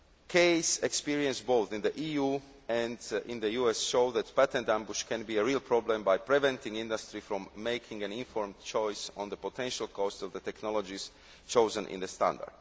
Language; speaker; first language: English; non-native, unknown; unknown